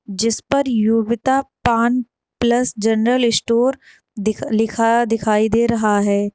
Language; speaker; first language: Hindi; native; Hindi